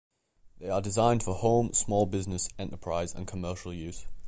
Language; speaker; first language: English; native; English